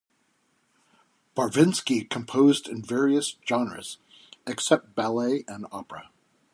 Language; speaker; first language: English; native; English